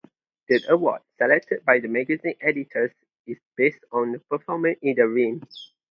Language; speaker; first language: English; non-native, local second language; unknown